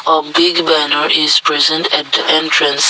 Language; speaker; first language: English; non-native, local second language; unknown